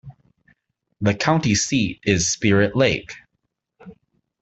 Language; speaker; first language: English; native; English